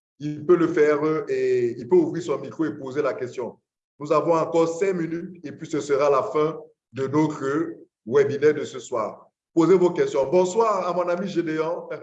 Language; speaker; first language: French; non-native, local second language; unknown